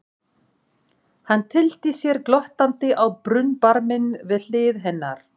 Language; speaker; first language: Icelandic; non-native, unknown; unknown